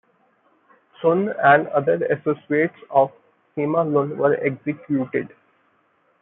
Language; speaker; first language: English; non-native, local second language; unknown